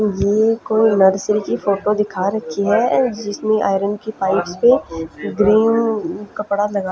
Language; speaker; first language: Hindi; non-native, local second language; Punjabi